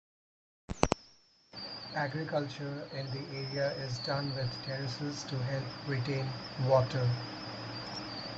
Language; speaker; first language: English; non-native, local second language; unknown